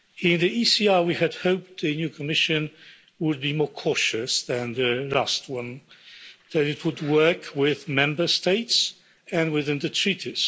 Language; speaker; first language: English; non-native, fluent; Polish